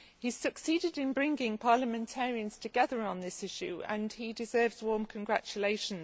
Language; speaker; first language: English; native; English